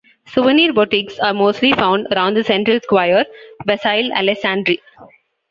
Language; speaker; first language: English; non-native, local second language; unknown